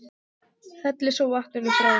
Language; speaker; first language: Icelandic; non-native, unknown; English